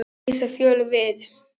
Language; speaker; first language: Icelandic; non-native, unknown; Polish